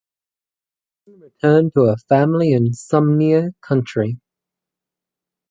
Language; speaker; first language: English; native; English